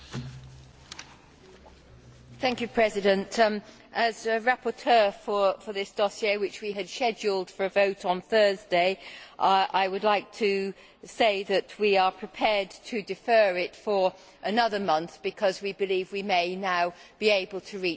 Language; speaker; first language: English; native; English